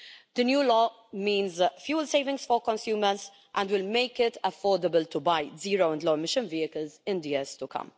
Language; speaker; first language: English; non-native, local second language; Maltese